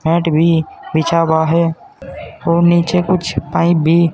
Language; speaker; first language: Hindi; native; Hindi